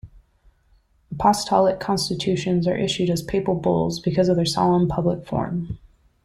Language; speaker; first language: English; native; English